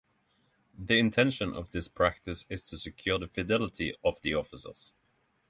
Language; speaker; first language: English; non-native, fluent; Norwegian